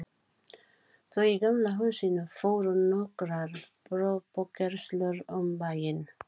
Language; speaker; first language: Icelandic; non-native, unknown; Filipino